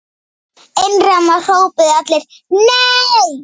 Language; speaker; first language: Icelandic; native; Icelandic